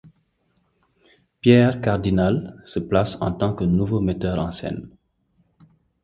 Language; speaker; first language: French; non-native, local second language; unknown